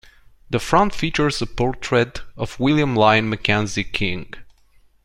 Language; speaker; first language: English; non-native, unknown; Romanian